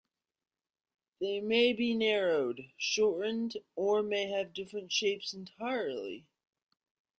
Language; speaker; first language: English; native; English